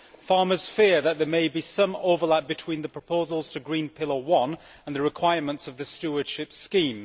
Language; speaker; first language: English; native; English